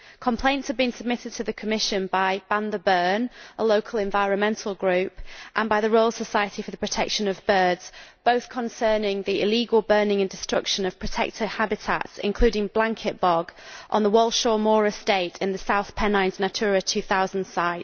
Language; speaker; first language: English; native; English